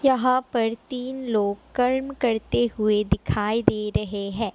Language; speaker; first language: Hindi; non-native, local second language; Assamese